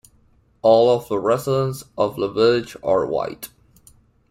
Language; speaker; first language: English; non-native, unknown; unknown